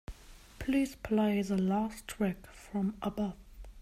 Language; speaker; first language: English; non-native, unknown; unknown